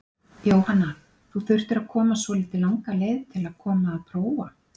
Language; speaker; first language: Icelandic; native; Icelandic